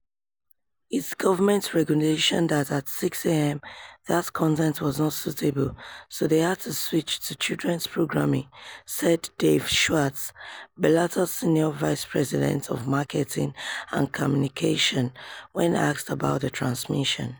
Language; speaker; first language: English; non-native, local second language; Yoruba